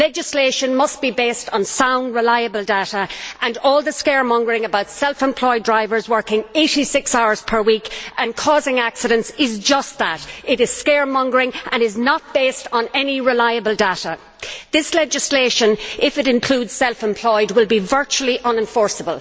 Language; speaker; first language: English; native; English